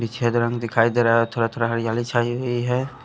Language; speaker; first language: Hindi; non-native, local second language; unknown